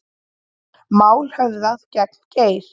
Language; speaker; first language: Icelandic; native; Icelandic